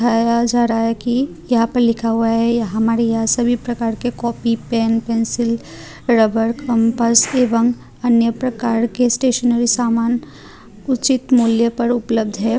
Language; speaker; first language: Hindi; non-native, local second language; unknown